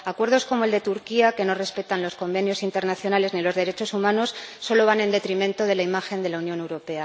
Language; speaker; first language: Spanish; native; Spanish